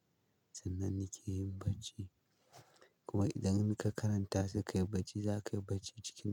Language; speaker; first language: Hausa; native; Hausa